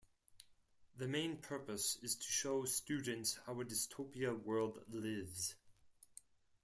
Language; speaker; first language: English; non-native, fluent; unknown